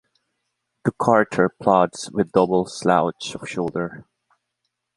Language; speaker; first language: English; non-native, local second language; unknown